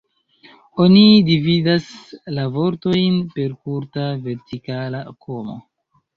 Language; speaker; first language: Esperanto; non-native, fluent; Chinese